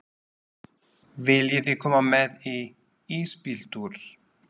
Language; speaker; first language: Icelandic; non-native, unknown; Slovak